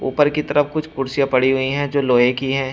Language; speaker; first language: Hindi; native; Hindi